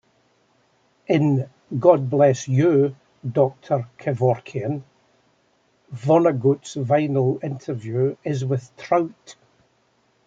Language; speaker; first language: English; native; English